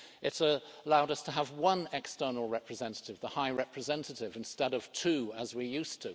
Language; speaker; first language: English; native; English